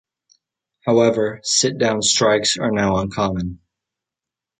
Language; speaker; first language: English; native; English